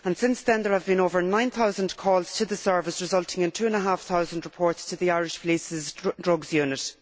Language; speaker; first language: English; native; English